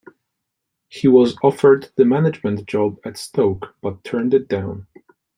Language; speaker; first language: English; non-native, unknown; Polish